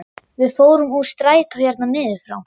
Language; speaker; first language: Icelandic; non-native, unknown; German